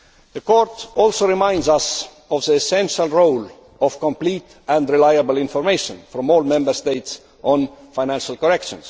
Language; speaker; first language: English; non-native, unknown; Estonian